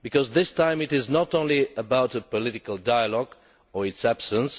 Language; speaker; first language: English; non-native, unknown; Bulgarian